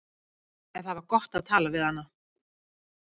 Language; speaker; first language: Icelandic; native; Icelandic